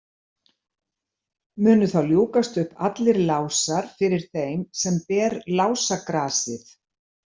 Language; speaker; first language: Icelandic; native; Icelandic